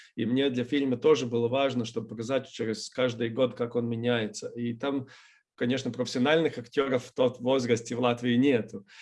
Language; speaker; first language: Russian; non-native, fluent; Latvian